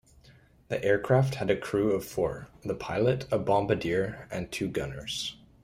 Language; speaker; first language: English; native; English